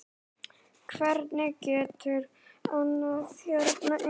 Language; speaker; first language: Icelandic; native; Icelandic